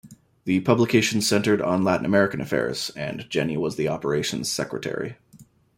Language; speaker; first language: English; native; English